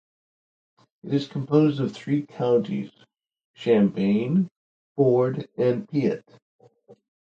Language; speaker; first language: English; native; English